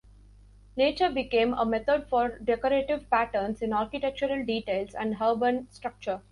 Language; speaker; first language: English; non-native, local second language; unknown